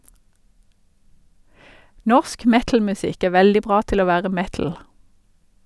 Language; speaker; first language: Norwegian; native; Norwegian